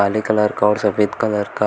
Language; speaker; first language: Hindi; native; Hindi